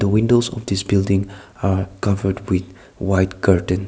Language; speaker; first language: English; non-native, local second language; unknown